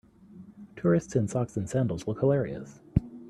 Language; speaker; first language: English; native; English